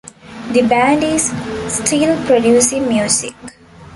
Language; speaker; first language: English; non-native, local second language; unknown